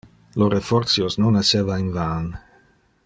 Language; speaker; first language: Interlingua; non-native, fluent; Dutch